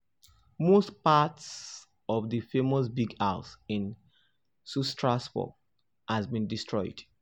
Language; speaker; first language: English; non-native, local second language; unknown